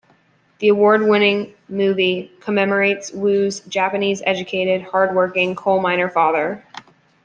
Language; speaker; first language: English; native; English